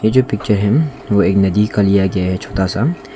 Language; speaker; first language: Hindi; non-native, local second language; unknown